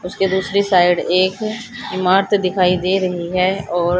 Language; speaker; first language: Hindi; native; Hindi